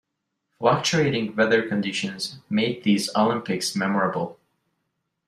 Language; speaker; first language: English; non-native, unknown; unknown